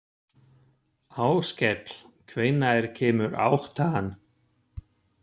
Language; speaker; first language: Icelandic; non-native, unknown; German